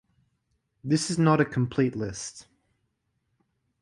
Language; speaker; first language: English; native; English